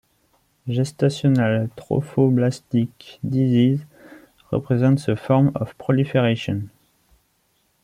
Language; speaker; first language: English; non-native, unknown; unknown